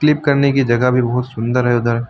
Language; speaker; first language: Hindi; native; Hindi